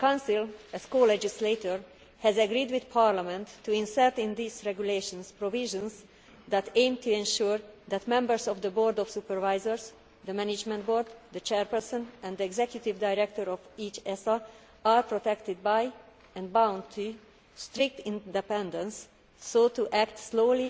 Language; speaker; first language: English; non-native, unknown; Hungarian